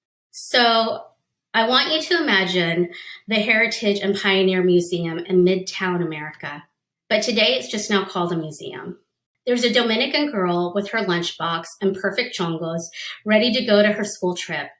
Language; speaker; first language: English; early bilingual, other home language; Spanish